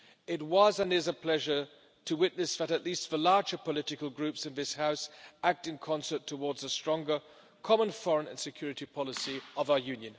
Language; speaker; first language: English; non-native, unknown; German